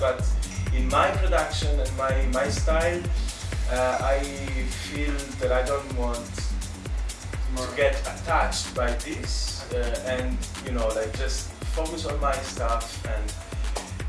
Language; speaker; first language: English; non-native, fluent; Italian